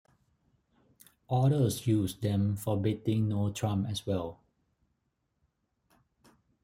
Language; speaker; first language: English; non-native, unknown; Thai